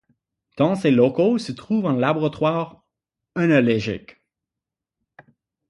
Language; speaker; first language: French; non-native, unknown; English